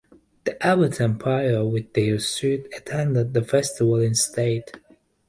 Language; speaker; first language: English; native; English